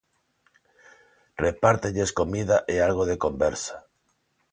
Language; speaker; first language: Galician; non-native, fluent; Spanish